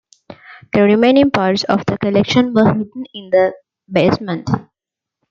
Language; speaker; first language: English; non-native, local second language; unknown